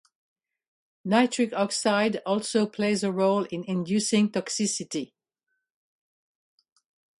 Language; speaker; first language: English; native; English